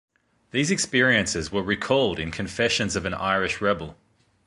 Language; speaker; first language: English; native; English